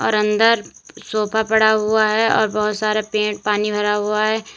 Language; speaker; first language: Hindi; native; Hindi